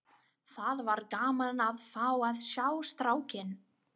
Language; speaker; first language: Icelandic; non-native, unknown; English